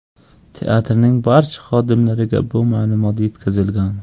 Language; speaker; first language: Uzbek; non-native, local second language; Tajik